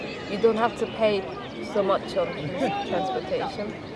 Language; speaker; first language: English; non-native, fluent; Korean